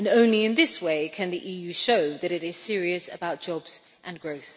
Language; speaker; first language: English; native; English